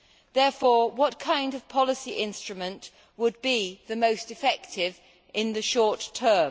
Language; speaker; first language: English; native; English